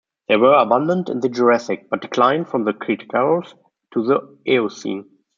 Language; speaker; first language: English; non-native, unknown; German